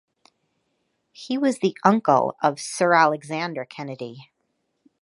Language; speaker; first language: English; native; English